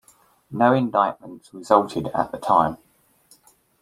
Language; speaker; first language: English; native; English